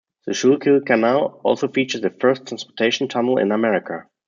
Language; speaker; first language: English; non-native, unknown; German